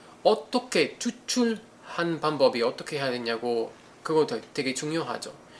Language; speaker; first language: Korean; non-native, learner; Italian